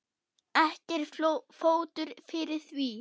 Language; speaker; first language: Icelandic; non-native, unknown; German